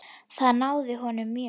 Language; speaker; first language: Icelandic; native; Icelandic